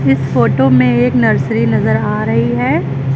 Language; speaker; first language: Hindi; native; Hindi